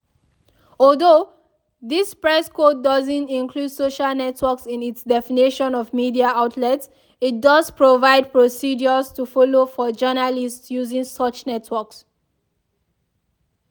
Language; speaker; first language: English; non-native, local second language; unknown